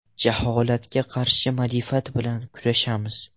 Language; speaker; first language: Uzbek; non-native, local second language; Russian